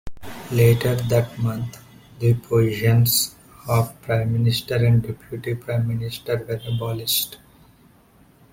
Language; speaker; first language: English; non-native, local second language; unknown